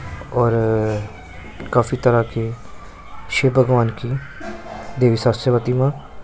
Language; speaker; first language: Hindi; non-native, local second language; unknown